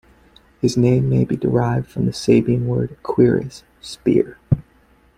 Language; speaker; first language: English; native; English